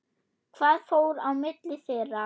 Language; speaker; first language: Icelandic; non-native, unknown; German